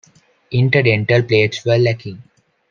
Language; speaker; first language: English; non-native, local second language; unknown